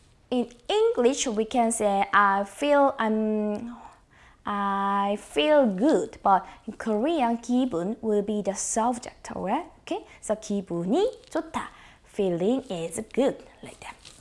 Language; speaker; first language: English; non-native, fluent; Korean